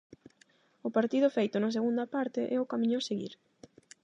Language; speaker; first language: Galician; non-native, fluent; Spanish